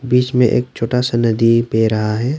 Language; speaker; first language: Hindi; non-native, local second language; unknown